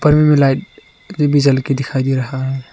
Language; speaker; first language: Hindi; non-native, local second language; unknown